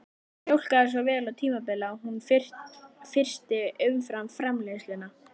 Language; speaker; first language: Icelandic; native; Icelandic